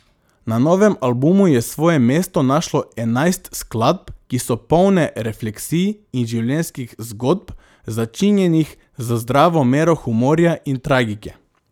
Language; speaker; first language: Slovenian; non-native, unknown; Macedonian